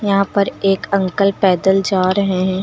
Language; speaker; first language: Hindi; native; Hindi